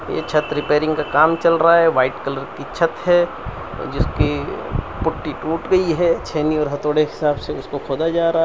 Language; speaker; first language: Hindi; non-native, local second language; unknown